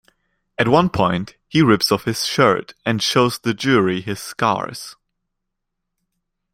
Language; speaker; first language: English; non-native, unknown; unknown